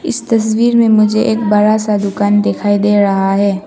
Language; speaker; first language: Hindi; non-native, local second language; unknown